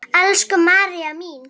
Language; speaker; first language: Icelandic; native; Icelandic